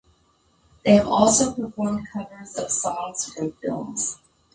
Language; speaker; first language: English; native; English